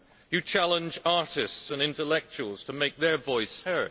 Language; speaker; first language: English; native; English